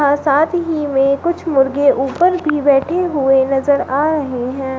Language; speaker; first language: Hindi; native; Hindi